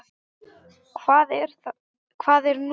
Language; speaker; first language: Icelandic; non-native, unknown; English